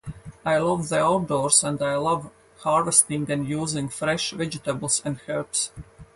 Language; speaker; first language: English; non-native, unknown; Latvian